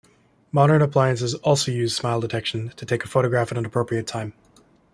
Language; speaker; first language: English; native; English